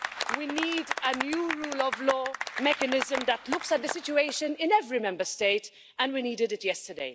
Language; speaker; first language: English; non-native, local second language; Maltese